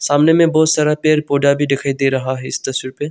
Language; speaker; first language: Hindi; non-native, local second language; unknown